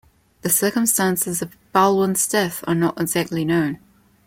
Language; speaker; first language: English; non-native, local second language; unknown